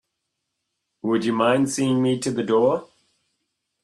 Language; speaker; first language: English; native; English